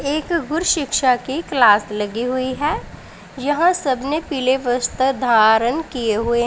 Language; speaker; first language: Hindi; non-native, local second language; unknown